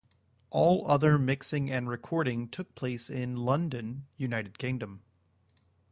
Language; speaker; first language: English; native; English